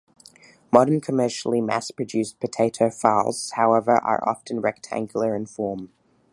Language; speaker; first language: English; native; English